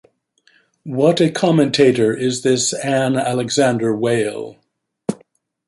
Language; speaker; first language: English; native; English